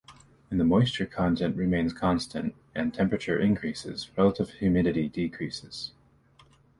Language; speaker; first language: English; native; English